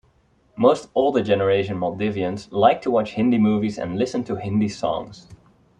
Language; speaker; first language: English; non-native, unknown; Dutch